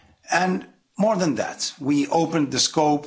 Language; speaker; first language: English; non-native, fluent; Finnish